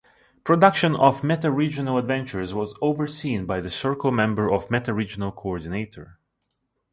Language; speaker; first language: English; non-native, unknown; Russian